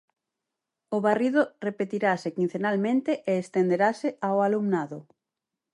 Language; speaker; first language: Galician; native; Galician